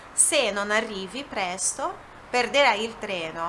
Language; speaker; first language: Italian; non-native, fluent; Portuguese